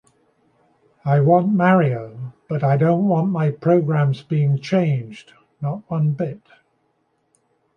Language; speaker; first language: English; native; English